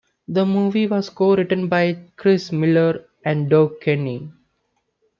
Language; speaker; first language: English; non-native, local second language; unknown